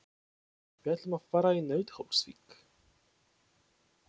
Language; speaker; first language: Icelandic; non-native, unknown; Polish